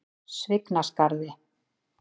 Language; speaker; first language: Icelandic; native; Icelandic